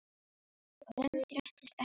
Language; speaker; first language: Icelandic; non-native, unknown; Filipino